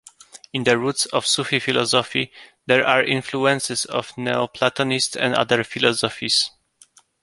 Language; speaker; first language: English; non-native, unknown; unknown